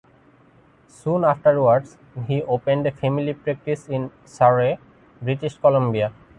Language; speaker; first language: English; non-native, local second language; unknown